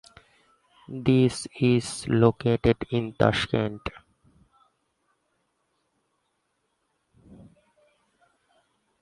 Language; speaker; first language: English; non-native, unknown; Bangla